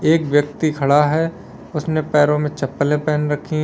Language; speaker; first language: Hindi; native; Hindi